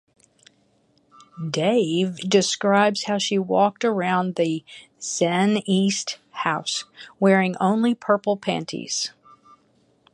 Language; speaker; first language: English; native; English